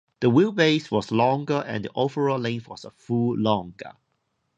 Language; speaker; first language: English; non-native, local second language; Cantonese